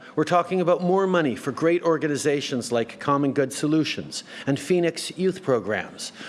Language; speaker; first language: English; native; English